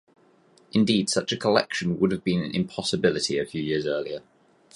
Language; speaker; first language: English; native; English